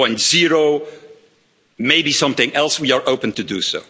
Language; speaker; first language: English; non-native, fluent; Dutch